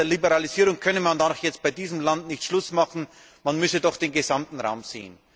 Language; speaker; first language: German; native; German